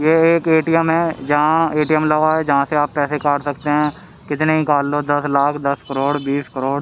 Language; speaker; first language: Hindi; native; Hindi